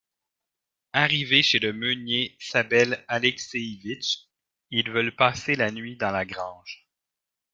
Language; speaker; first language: French; native; French